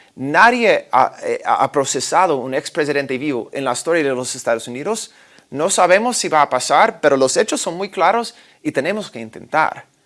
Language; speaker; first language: Spanish; non-native, fluent; English